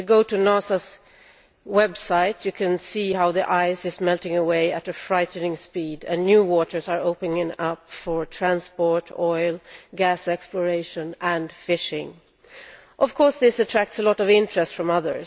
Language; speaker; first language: English; non-native, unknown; Swedish